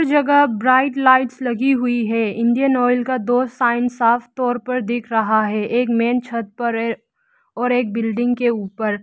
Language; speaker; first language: Hindi; non-native, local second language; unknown